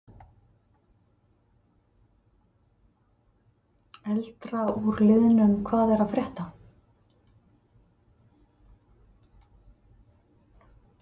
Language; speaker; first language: Icelandic; native; Icelandic